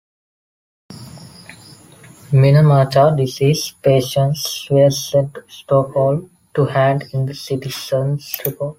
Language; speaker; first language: English; non-native, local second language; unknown